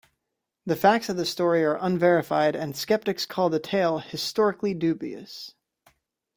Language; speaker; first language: English; native; English